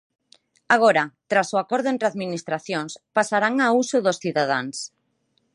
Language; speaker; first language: Galician; non-native, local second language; Spanish